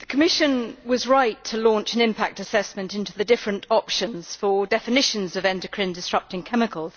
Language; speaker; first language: English; native; English